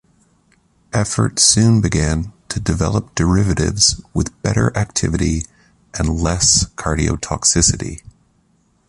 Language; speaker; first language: English; native; English